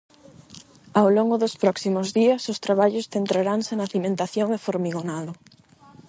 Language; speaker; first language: Galician; non-native, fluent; Spanish